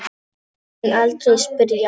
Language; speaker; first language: Icelandic; non-native, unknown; Polish